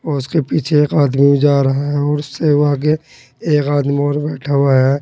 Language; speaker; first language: Hindi; native; Hindi